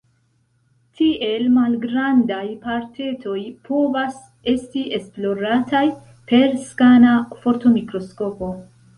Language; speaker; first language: Esperanto; non-native, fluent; Central Kurdish